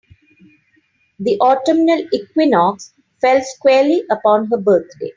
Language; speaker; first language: English; non-native, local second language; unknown